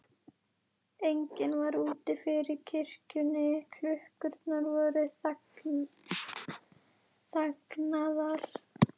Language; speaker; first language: Icelandic; native; Icelandic